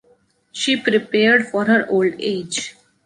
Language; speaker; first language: English; non-native, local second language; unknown